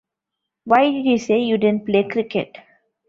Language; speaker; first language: English; non-native, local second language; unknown